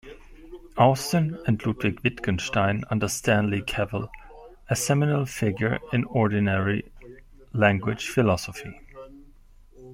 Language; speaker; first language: English; non-native, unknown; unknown